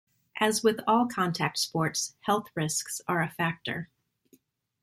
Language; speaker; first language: English; native; English